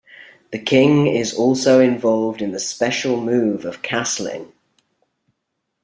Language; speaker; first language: English; native; English